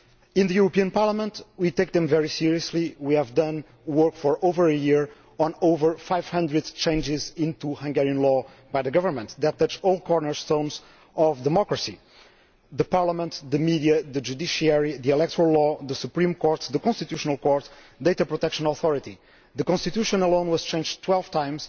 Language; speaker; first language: English; non-native, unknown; Portuguese